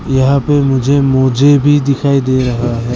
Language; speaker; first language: Hindi; early bilingual, other home language; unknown